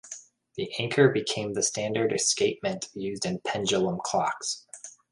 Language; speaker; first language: English; native; English